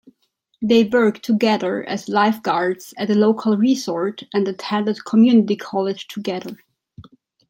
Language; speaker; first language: English; native; English